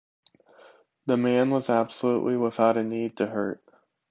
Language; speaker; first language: English; native; English